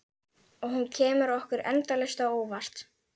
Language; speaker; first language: Icelandic; native; Icelandic